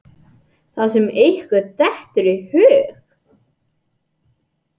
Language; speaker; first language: Icelandic; non-native, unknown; English